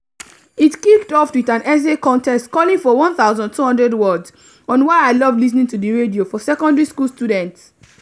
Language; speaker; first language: English; non-native, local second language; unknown